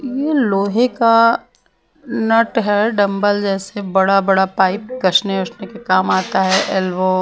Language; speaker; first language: Hindi; non-native, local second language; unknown